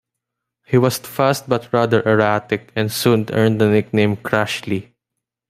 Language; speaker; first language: English; non-native, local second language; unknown